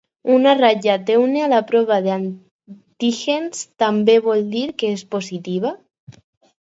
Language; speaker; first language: Catalan; non-native, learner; Spanish